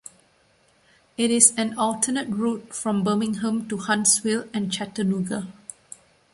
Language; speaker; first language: English; non-native, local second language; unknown